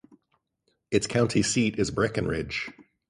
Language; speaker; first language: English; native; English